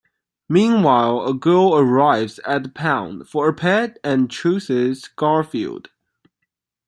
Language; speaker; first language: English; non-native, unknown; Chinese